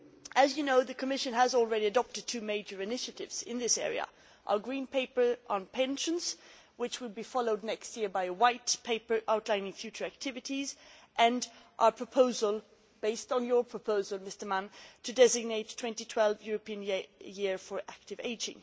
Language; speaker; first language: English; non-native, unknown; Swedish